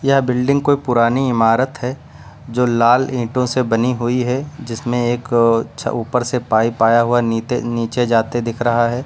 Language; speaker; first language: Hindi; native; Hindi